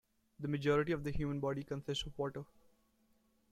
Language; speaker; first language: English; non-native, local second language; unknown